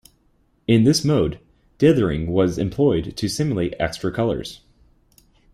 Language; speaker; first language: English; native; English